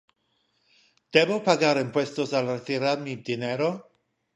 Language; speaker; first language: Spanish; non-native, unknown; English